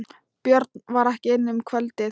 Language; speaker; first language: Icelandic; non-native, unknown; Thai